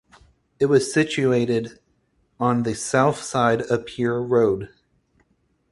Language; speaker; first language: English; native; English